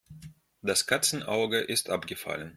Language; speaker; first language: German; non-native, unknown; Russian